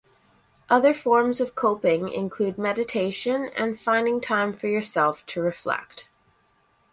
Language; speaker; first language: English; native; English